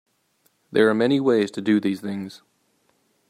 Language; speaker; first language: English; native; English